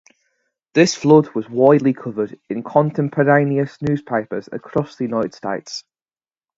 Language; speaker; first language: English; native; English